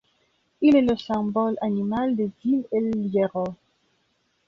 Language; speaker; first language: French; non-native, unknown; Belarusian